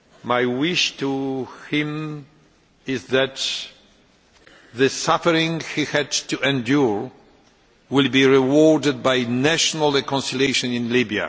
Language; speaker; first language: English; non-native, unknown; Polish